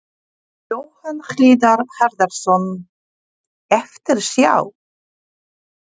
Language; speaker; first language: Icelandic; non-native, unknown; Polish